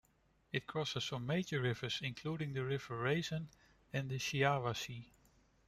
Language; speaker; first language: English; non-native, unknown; Dutch